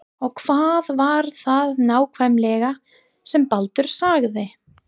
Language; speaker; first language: Icelandic; non-native, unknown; English